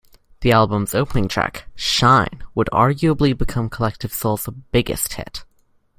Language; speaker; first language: English; native; English